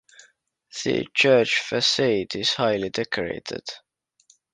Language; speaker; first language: English; non-native, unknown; Estonian